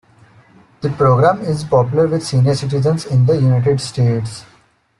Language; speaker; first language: English; non-native, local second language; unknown